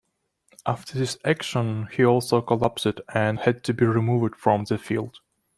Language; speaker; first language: English; non-native, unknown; Russian